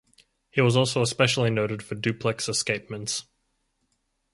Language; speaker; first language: English; native; English